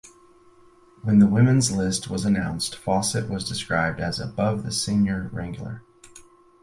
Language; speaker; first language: English; native; English